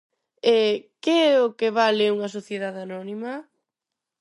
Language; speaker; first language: Galician; non-native, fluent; Spanish